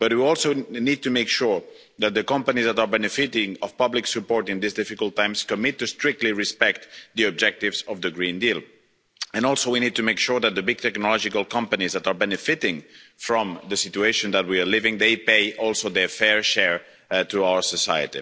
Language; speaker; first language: English; non-native, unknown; Spanish